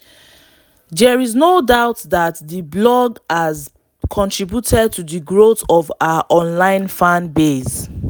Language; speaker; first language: English; non-native, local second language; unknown